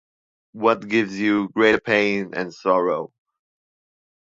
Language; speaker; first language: English; non-native, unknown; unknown